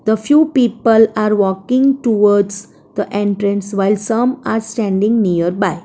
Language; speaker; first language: English; non-native, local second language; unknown